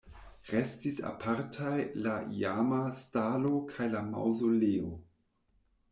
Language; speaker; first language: Esperanto; non-native, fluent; German